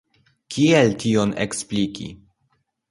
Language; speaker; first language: Esperanto; non-native, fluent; Polish